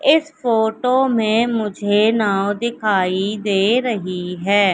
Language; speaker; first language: Hindi; native; Hindi